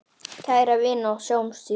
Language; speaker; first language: Icelandic; native; Icelandic